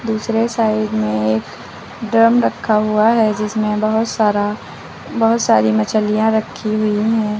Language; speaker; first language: Hindi; native; Hindi